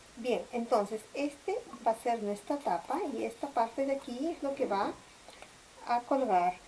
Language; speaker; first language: Spanish; native; Spanish